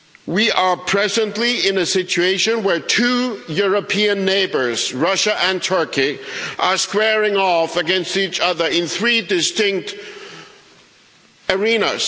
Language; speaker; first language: English; non-native, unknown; German